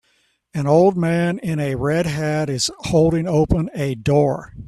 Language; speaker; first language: English; native; English